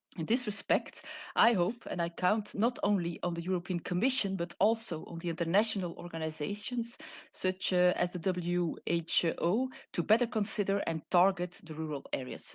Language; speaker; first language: English; non-native, fluent; Dutch